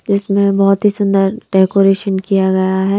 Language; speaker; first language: Hindi; non-native, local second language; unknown